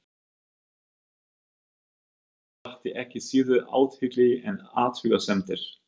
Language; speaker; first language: Icelandic; non-native, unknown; German